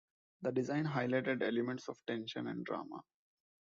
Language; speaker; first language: English; non-native, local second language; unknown